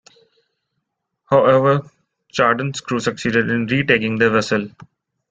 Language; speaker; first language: English; non-native, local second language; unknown